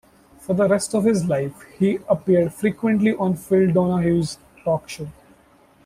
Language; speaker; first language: English; non-native, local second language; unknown